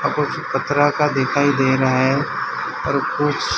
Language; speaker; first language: Hindi; non-native, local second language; Gujarati